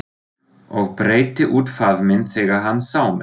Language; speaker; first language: Icelandic; non-native, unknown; German